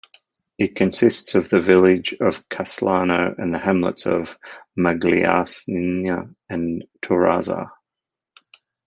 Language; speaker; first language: English; native; English